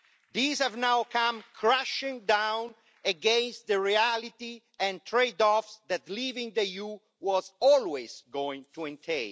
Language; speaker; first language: English; non-native, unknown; Italian